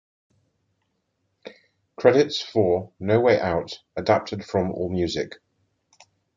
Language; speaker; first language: English; native; English